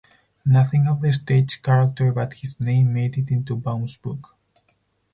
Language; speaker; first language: English; non-native, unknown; Spanish